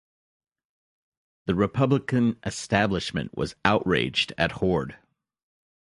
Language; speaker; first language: English; native; English